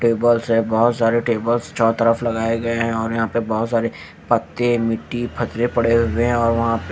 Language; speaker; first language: Hindi; native; Hindi